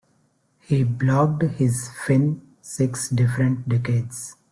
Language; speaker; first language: English; non-native, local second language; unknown